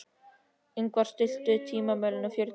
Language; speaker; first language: Icelandic; native; Icelandic